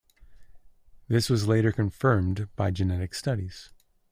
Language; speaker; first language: English; native; English